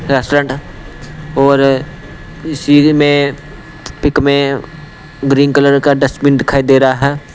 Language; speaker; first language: Hindi; non-native, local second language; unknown